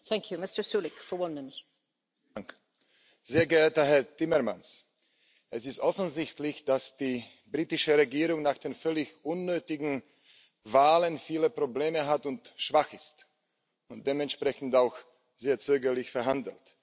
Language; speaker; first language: German; non-native, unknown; Slovak